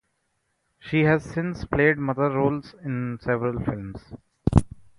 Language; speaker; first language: English; non-native, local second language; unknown